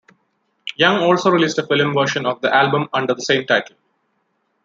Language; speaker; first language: English; non-native, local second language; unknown